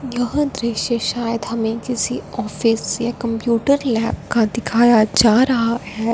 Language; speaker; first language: Hindi; non-native, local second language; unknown